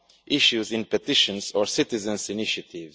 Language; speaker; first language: English; non-native, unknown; Romanian